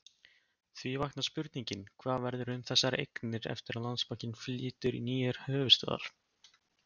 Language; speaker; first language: Icelandic; native; Icelandic